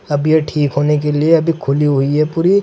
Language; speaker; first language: Hindi; native; Hindi